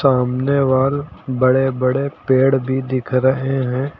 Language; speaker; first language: Hindi; native; Hindi